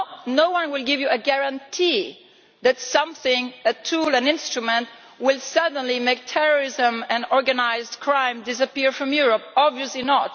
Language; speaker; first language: English; non-native, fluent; Italian